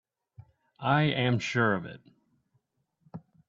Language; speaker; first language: English; native; English